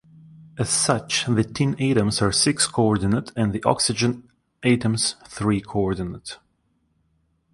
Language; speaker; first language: English; non-native, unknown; Russian